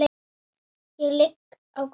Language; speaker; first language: Icelandic; native; Icelandic